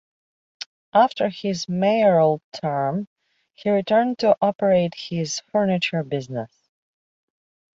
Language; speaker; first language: English; native; English